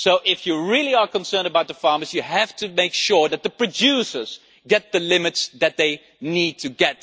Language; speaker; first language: English; non-native, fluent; Dutch